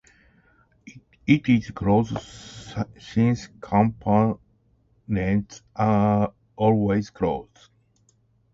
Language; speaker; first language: English; non-native, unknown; Japanese